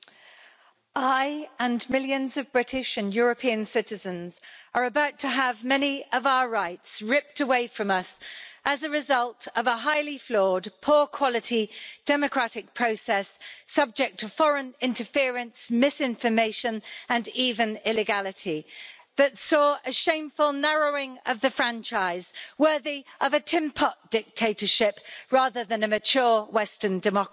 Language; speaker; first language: English; native; English